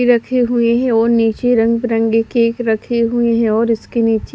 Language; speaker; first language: Hindi; non-native, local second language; Punjabi